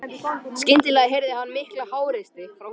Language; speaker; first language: Icelandic; native; Icelandic